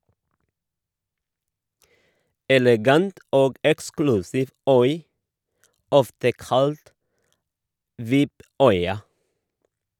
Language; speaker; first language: Norwegian; non-native, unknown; Oromo